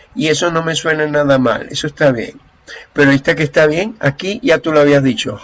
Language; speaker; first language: Spanish; native; Spanish